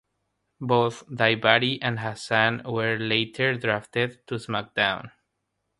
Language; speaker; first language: English; non-native, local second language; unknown